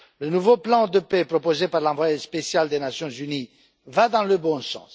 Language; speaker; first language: French; non-native, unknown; Romanian